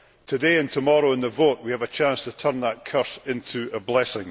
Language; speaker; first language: English; native; English